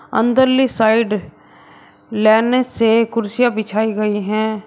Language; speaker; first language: Hindi; native; Hindi